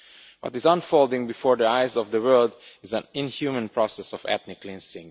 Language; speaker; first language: English; non-native, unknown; Romanian